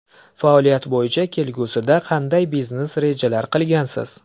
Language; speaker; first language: Uzbek; native; Uzbek